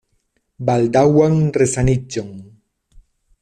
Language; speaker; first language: Esperanto; non-native, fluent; Spanish